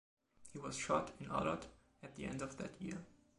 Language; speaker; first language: English; non-native, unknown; German